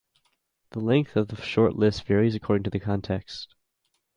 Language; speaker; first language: English; native; English